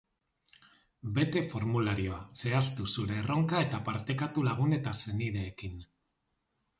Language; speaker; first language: Basque; non-native, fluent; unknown